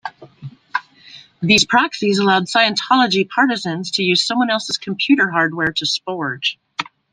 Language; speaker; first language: English; native; English